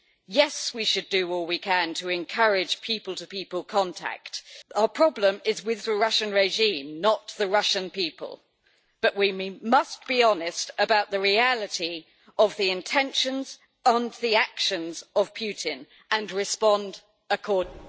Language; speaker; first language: English; native; English